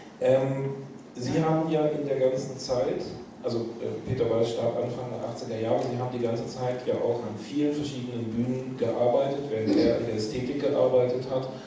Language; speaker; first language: German; native; German